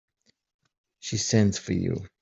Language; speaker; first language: English; native; English